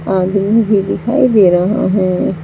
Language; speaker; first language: Hindi; native; Hindi